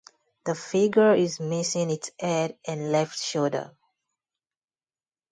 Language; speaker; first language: English; non-native, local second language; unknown